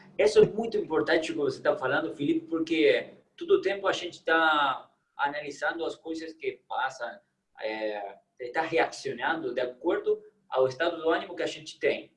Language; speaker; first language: Portuguese; non-native, fluent; Spanish